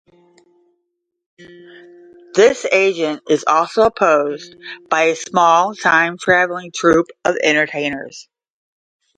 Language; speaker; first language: English; native; English